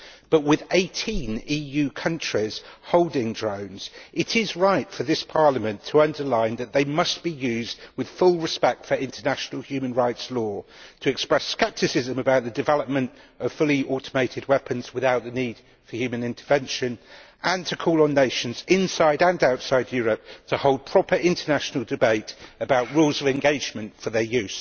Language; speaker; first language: English; native; English